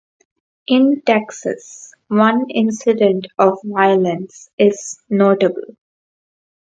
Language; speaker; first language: English; non-native, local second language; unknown